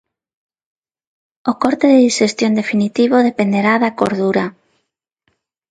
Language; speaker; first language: Galician; non-native, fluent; Spanish